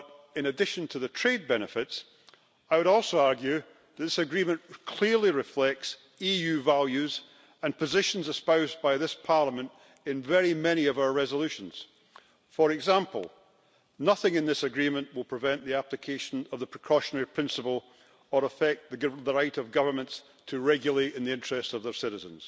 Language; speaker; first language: English; native; English